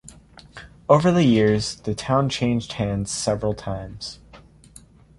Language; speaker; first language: English; native; English